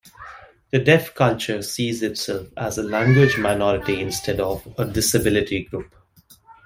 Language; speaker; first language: English; non-native, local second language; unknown